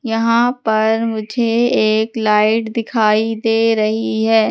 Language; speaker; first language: Hindi; native; Hindi